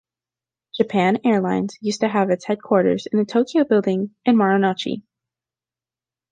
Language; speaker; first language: English; native; English